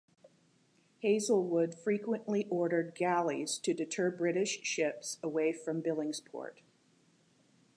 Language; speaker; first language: English; native; English